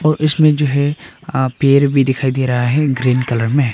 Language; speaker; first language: Hindi; non-native, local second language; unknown